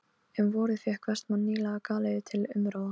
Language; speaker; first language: Icelandic; non-native, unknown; Polish